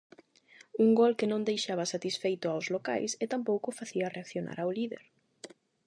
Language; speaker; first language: Galician; non-native, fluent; Spanish